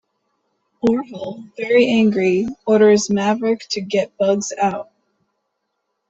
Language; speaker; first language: English; native; English